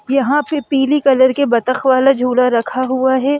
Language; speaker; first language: Hindi; native; Hindi